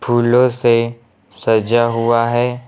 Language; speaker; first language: Hindi; native; Hindi